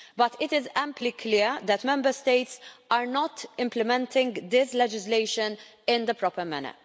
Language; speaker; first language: English; non-native, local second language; Maltese